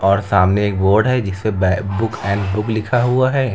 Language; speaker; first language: Hindi; native; Hindi